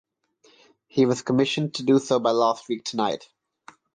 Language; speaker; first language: English; non-native, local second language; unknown